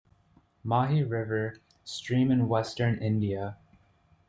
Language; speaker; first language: English; native; English